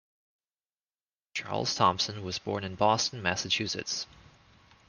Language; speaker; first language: English; native; English